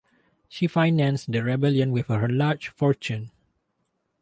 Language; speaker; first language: English; non-native, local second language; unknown